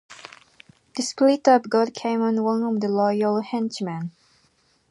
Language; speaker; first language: English; non-native, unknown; Japanese